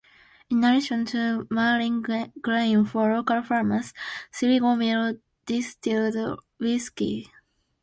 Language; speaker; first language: English; non-native, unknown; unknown